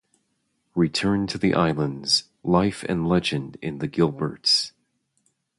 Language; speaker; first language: English; native; English